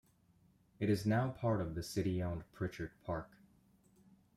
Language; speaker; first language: English; native; English